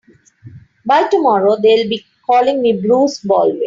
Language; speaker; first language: English; non-native, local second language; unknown